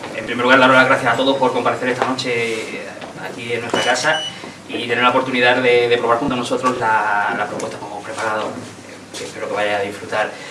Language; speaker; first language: Spanish; native; Spanish